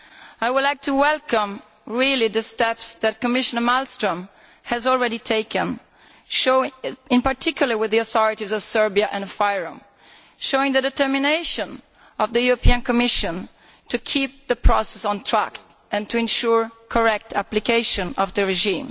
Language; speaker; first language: English; non-native, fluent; Italian